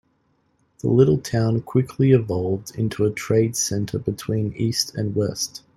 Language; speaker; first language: English; native; English